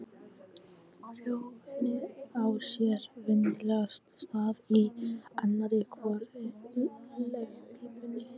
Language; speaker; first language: Icelandic; non-native, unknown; English